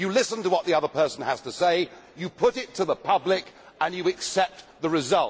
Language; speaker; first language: English; native; English